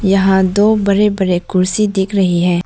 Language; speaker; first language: Hindi; non-native, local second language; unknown